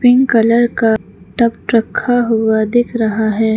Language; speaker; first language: Hindi; native; Hindi